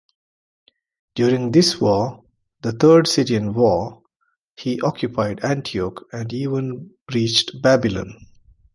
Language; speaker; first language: English; non-native, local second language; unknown